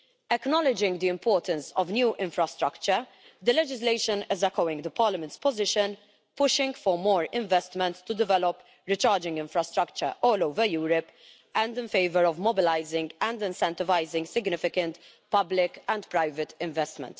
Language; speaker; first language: English; non-native, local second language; Maltese